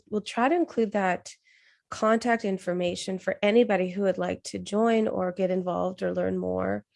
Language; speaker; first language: English; native; English